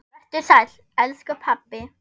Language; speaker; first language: Icelandic; non-native, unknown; German